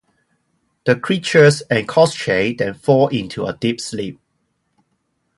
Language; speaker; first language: English; non-native, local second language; Cantonese